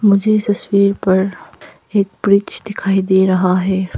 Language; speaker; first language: Hindi; non-native, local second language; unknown